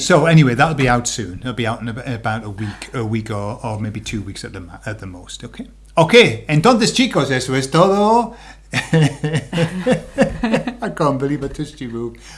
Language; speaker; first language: English; native; English